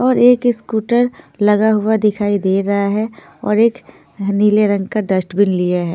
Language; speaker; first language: Hindi; non-native, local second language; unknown